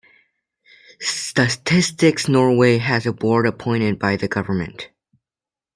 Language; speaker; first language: English; native; English